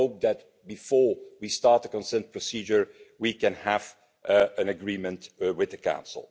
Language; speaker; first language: English; non-native, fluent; Dutch